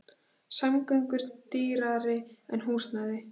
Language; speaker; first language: Icelandic; native; Icelandic